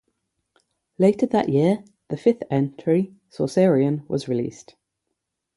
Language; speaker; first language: English; native; English